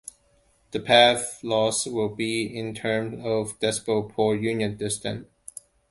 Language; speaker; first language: English; non-native, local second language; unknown